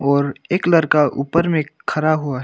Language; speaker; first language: Hindi; non-native, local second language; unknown